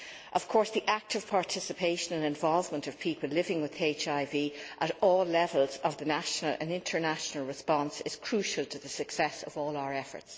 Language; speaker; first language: English; native; English